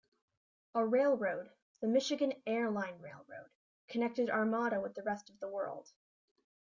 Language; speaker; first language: English; native; English